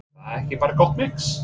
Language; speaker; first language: Icelandic; non-native, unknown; English